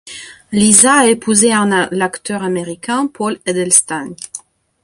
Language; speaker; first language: French; non-native, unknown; Belarusian